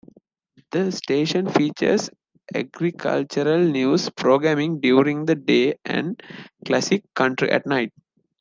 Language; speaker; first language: English; non-native, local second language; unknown